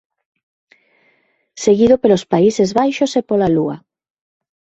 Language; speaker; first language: Galician; native; Galician